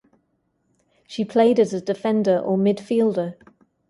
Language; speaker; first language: English; native; English